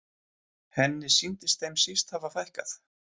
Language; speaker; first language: Icelandic; native; Icelandic